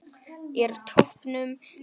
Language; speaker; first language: Icelandic; non-native, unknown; Vietnamese